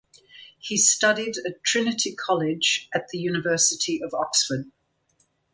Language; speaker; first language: English; native; English